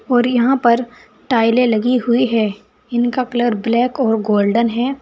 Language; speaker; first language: Hindi; native; Hindi